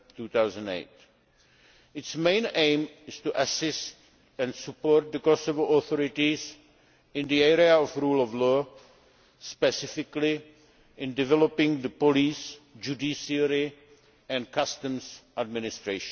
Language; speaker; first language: English; non-native, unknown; Czech